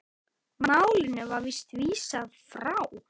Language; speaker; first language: Icelandic; native; Icelandic